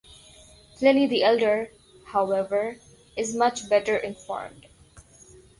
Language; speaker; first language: English; non-native, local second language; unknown